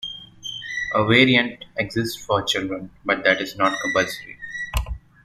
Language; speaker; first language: English; non-native, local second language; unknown